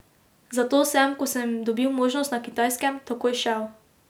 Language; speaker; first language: Slovenian; native; Slovenian